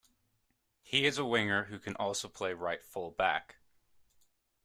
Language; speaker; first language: English; native; English